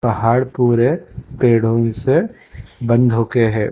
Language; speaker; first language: Hindi; non-native, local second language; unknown